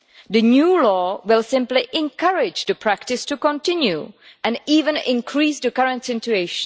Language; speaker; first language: English; non-native, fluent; Czech